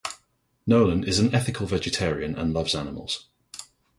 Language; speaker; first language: English; native; English